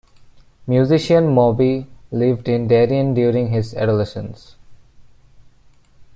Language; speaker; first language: English; non-native, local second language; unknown